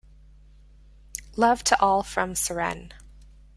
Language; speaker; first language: English; native; English